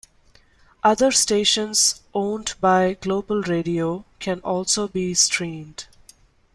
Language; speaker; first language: English; non-native, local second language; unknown